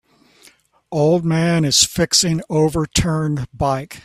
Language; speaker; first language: English; native; English